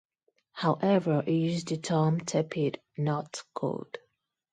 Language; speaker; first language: English; non-native, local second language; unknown